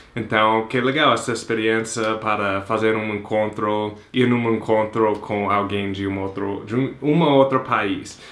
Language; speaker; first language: Portuguese; non-native, fluent; English